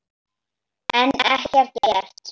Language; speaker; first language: Icelandic; native; Icelandic